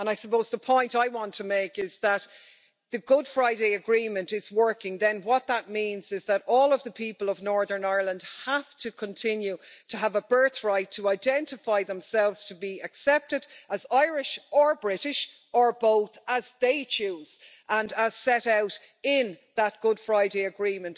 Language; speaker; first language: English; native; English